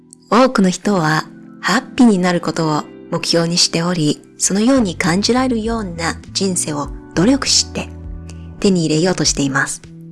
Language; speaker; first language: Japanese; native; Japanese